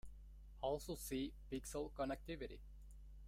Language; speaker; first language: English; non-native, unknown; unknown